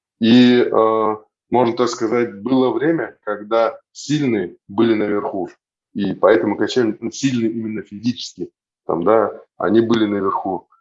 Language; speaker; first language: Russian; native; Russian